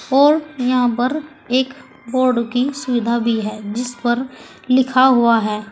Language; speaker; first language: Hindi; native; Hindi